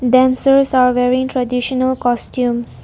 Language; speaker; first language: English; non-native, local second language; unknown